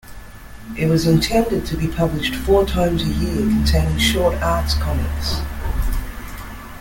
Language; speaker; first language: English; native; English